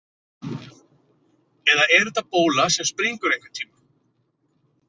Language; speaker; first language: Icelandic; native; Icelandic